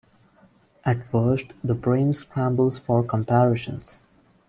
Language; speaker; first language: English; non-native, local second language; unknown